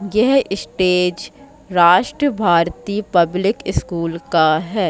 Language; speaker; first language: Hindi; native; Hindi